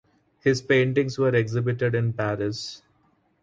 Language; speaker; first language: English; non-native, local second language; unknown